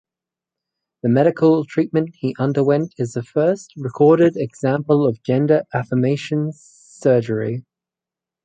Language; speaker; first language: English; native; English